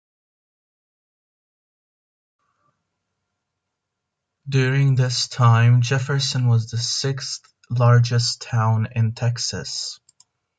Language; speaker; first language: English; non-native, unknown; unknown